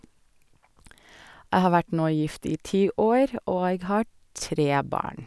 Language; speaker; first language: Norwegian; non-native, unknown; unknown